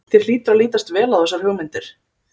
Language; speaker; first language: Icelandic; native; Icelandic